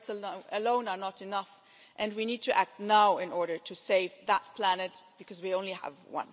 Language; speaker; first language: English; non-native, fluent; German